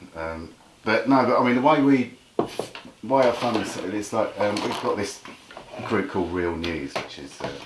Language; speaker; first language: English; native; English